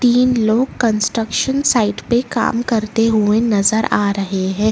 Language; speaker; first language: Hindi; non-native, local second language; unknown